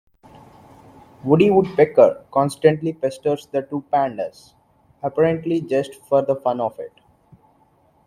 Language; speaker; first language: English; non-native, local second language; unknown